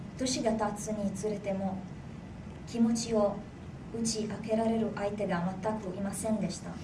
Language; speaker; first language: Japanese; non-native, fluent; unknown